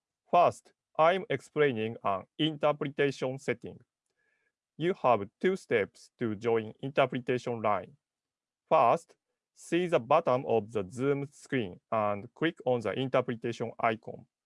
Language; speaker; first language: English; non-native, learner; Japanese